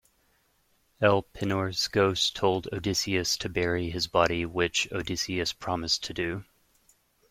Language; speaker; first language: English; native; English